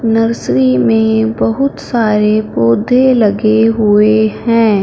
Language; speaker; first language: Hindi; non-native, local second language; Punjabi